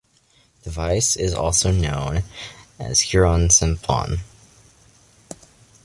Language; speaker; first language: English; native; English